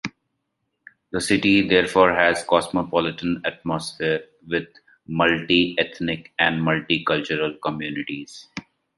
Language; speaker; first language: English; non-native, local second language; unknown